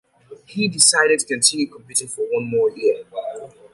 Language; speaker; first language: English; native; English